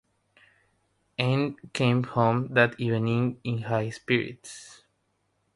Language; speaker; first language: English; non-native, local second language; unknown